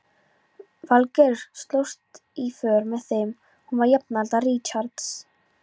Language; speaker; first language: Icelandic; non-native, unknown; Polish